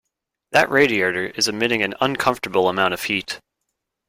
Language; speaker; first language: English; native; English